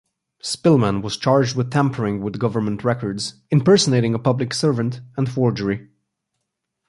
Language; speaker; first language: English; non-native, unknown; Slovenian